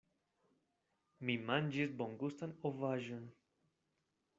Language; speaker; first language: Esperanto; non-native, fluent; Spanish